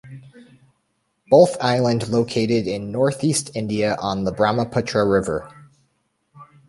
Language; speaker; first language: English; native; English